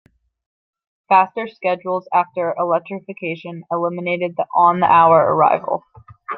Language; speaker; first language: English; native; English